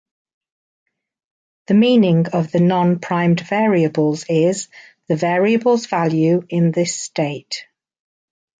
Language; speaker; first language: English; native; English